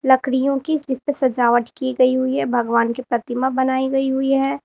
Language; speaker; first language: Hindi; native; Hindi